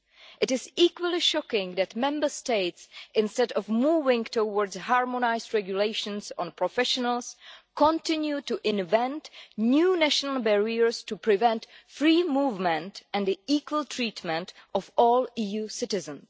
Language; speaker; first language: English; non-native, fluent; Czech